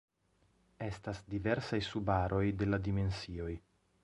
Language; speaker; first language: Esperanto; non-native, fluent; Italian